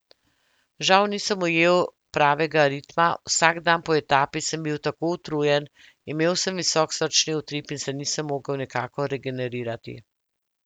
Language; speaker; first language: Slovenian; native; Slovenian